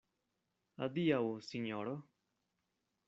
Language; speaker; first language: Esperanto; non-native, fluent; Spanish